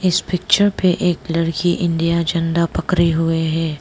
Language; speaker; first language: Hindi; non-native, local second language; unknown